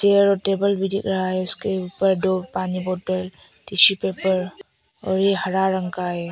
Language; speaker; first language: Hindi; non-native, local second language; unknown